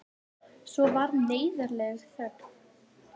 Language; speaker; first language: Icelandic; native; Icelandic